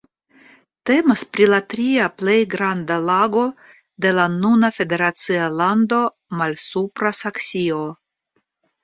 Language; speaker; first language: Esperanto; non-native, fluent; Russian